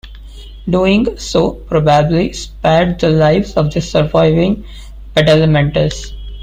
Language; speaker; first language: English; non-native, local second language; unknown